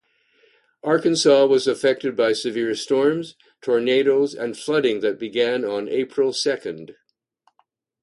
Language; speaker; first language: English; native; English